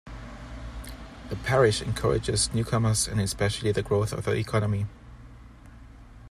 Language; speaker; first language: English; non-native, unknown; German